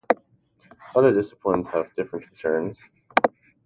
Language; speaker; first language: English; native; English